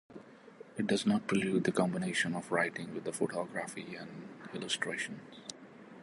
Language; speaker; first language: English; non-native, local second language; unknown